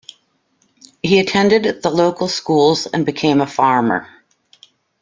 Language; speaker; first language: English; native; English